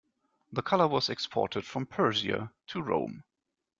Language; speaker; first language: English; non-native, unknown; German